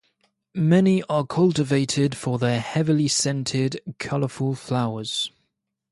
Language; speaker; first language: English; native; English